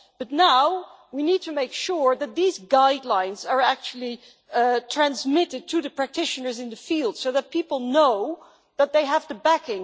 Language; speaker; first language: English; non-native, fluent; Dutch